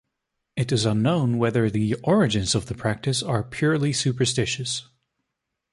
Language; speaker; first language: English; native; English